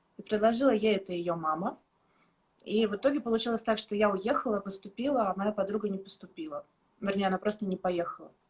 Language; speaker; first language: Russian; native; Russian